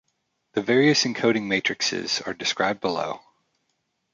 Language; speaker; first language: English; native; English